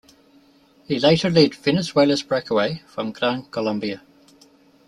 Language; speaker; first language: English; native; English